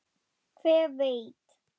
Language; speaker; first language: Icelandic; non-native, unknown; German